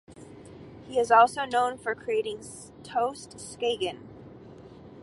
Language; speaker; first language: English; native; English